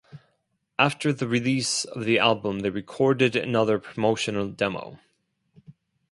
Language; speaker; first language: English; non-native, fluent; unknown